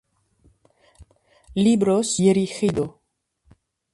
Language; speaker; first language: Spanish; non-native, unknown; French